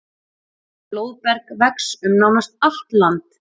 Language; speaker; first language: Icelandic; native; Icelandic